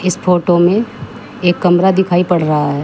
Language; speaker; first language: Hindi; native; Hindi